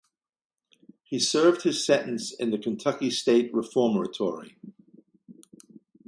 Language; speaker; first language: English; native; English